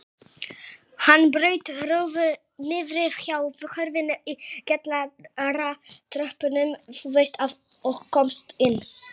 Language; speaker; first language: Icelandic; native; Icelandic